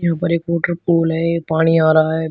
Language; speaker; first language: Hindi; native; Hindi